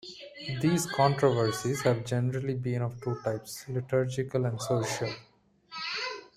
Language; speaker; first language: English; non-native, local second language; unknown